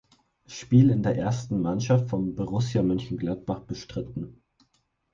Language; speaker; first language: German; native; German